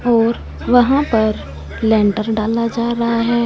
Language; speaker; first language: Hindi; non-native, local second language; Punjabi